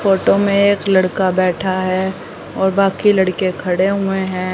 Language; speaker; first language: Hindi; native; Hindi